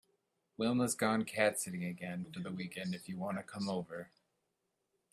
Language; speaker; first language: English; native; English